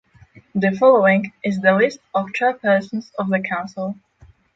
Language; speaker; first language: English; non-native, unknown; Polish